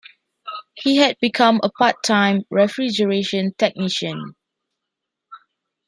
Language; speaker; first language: English; non-native, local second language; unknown